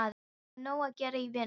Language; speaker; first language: Icelandic; non-native, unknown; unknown